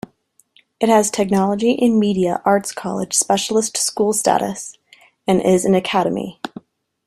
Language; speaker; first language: English; native; English